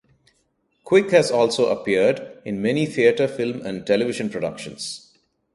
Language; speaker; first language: English; non-native, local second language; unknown